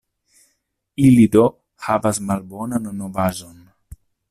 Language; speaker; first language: Esperanto; non-native, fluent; Italian